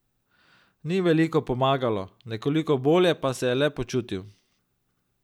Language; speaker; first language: Slovenian; native; Slovenian